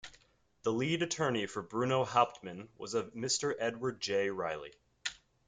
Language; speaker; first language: English; native; English